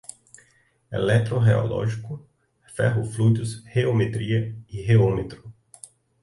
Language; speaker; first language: Portuguese; native; Portuguese